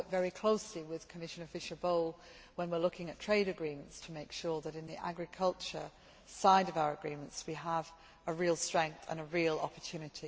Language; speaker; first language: English; native; English